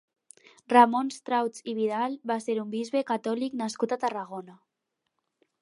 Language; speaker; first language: Catalan; non-native, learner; Spanish